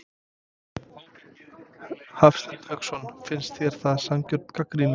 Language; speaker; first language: Icelandic; non-native, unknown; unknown